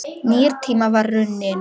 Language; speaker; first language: Icelandic; non-native, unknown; Polish